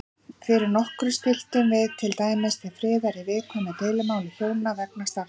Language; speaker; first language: Icelandic; native; Icelandic